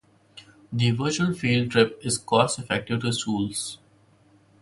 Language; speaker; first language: English; non-native, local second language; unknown